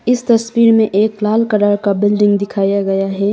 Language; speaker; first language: Hindi; non-native, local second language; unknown